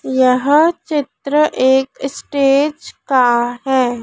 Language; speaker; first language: Hindi; native; Hindi